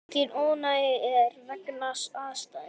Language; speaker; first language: Icelandic; native; Icelandic